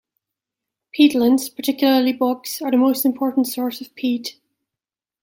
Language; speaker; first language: English; non-native, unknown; Dutch